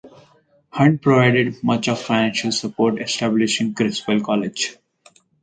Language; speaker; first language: English; non-native, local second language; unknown